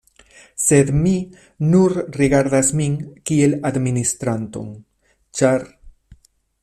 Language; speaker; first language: Esperanto; non-native, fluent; Spanish